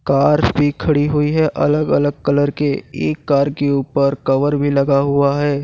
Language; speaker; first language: Hindi; non-native, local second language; Gujarati